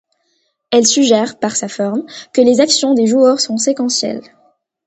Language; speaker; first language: French; non-native, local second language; Arabic